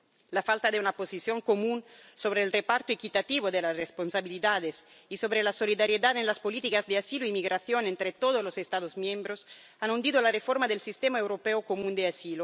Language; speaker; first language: Spanish; non-native, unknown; Italian